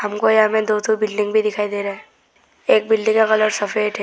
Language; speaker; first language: Hindi; non-native, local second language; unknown